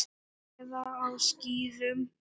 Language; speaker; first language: Icelandic; non-native, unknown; Thai